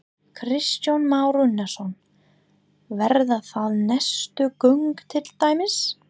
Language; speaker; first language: Icelandic; non-native, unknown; English